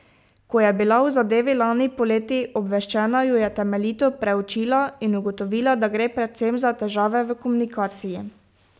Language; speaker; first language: Slovenian; native; Slovenian